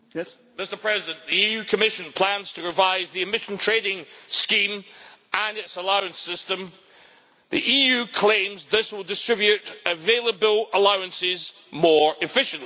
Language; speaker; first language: English; native; English